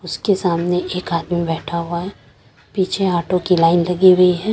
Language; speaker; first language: Hindi; non-native, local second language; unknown